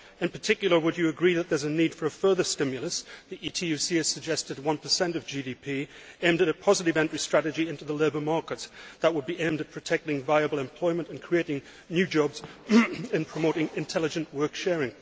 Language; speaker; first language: English; native; English